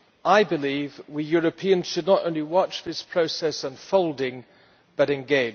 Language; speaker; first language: English; non-native, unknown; German